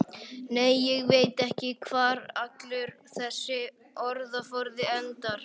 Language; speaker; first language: Icelandic; native; Icelandic